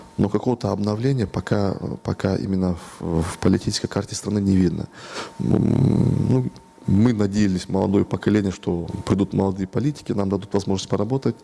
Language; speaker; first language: Russian; non-native, local second language; Kyrgyz